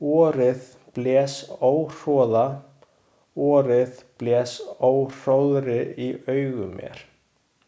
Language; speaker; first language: Icelandic; non-native, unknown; Chinese